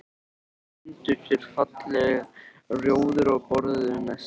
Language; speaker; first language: Icelandic; native; Icelandic